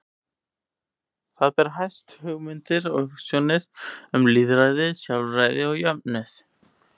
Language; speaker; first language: Icelandic; native; Icelandic